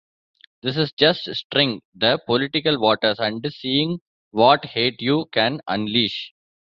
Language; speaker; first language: English; non-native, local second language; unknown